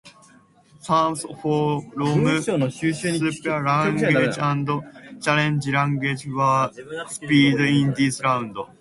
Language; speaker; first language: English; native; English